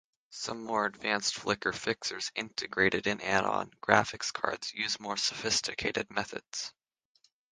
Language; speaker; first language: English; native; English